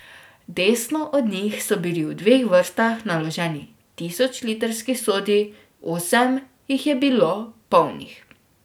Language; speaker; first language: Slovenian; native; Slovenian